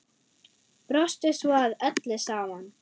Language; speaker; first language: Icelandic; non-native, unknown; German